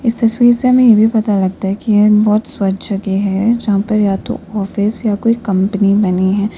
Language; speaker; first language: Hindi; native; Hindi